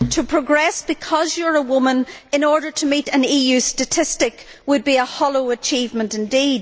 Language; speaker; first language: English; native; English